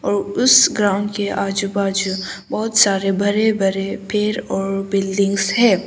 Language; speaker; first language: Hindi; early bilingual, other home language; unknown